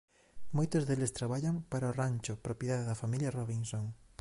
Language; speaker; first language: Galician; native; Galician